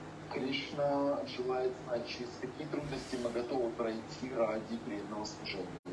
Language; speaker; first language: Russian; native; Russian